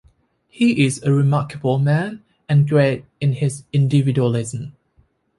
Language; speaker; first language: English; non-native, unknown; Thai